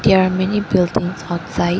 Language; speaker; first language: English; non-native, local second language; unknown